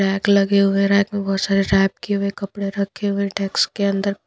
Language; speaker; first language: Hindi; non-native, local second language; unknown